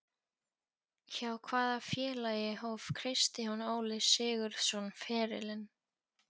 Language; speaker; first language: Icelandic; non-native, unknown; Polish